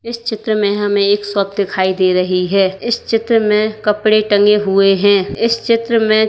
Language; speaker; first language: Hindi; native; Hindi